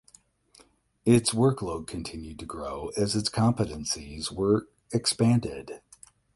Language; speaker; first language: English; native; English